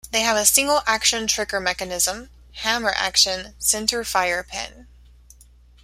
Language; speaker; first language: English; native; English